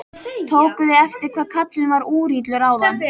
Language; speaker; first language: Icelandic; native; Icelandic